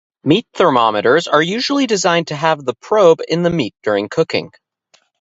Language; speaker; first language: English; native; English